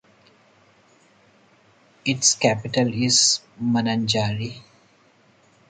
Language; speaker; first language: English; non-native, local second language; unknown